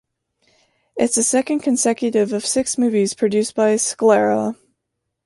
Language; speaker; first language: English; native; English